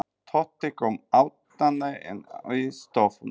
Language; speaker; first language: Icelandic; non-native, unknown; Polish